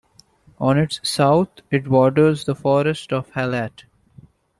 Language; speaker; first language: English; non-native, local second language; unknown